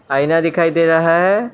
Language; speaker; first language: Hindi; non-native, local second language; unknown